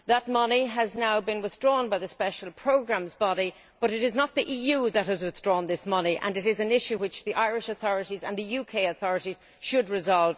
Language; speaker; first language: English; native; English